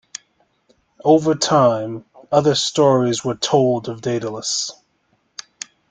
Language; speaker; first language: English; native; English